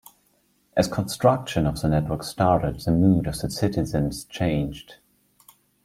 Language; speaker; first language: English; non-native, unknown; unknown